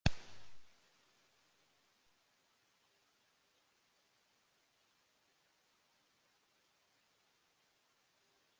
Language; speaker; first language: English; native; English